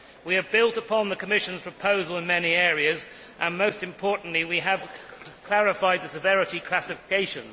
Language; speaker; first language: English; native; English